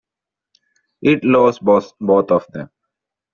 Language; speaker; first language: English; non-native, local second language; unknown